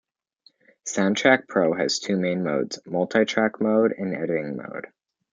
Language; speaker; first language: English; native; English